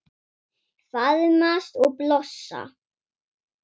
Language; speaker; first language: Icelandic; non-native, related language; Swedish